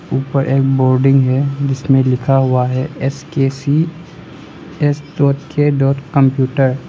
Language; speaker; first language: Hindi; non-native, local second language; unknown